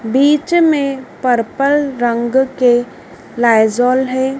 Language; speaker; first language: Hindi; native; Hindi